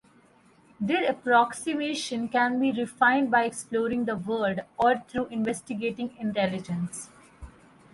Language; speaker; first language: English; non-native, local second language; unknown